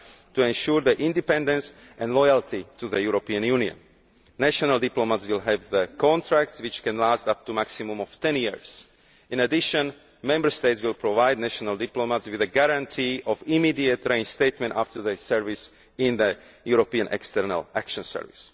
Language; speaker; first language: English; non-native, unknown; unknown